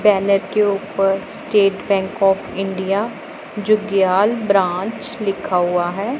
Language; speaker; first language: Hindi; non-native, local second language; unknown